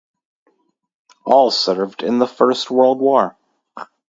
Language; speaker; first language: English; native; English